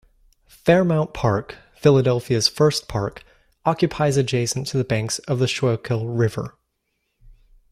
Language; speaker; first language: English; native; English